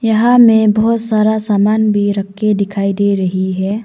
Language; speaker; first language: Hindi; non-native, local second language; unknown